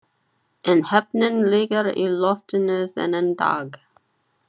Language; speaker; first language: Icelandic; non-native, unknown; Chinese